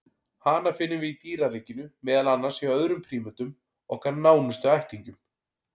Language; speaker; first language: Icelandic; native; Icelandic